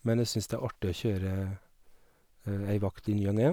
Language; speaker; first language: Norwegian; native; Norwegian